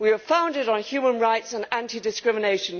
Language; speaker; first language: English; native; English